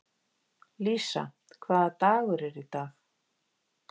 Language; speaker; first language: Icelandic; native; Icelandic